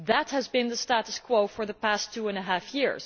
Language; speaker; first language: English; non-native, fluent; Dutch